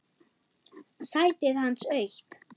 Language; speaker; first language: Icelandic; non-native, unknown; German